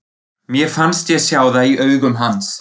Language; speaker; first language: Icelandic; non-native, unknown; German